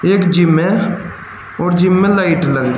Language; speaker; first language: Hindi; native; Hindi